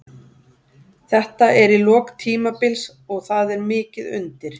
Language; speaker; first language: Icelandic; native; Icelandic